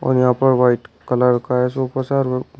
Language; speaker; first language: Hindi; native; Hindi